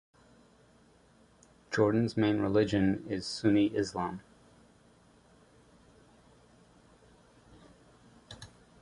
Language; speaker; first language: English; native; English